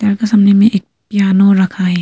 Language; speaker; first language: Hindi; early bilingual, other home language; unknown